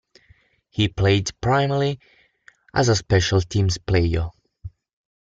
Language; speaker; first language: English; non-native, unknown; Italian